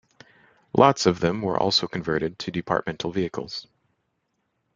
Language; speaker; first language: English; native; English